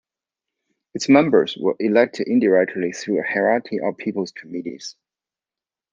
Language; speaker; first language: English; non-native, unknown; Chinese